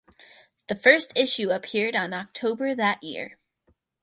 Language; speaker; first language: English; native; English